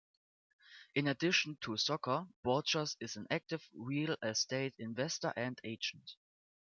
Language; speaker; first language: English; non-native, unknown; German